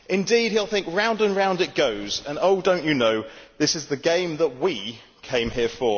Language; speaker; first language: English; native; English